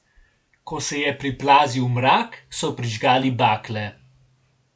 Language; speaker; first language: Slovenian; native; Slovenian